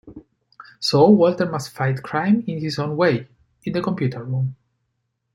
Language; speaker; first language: English; non-native, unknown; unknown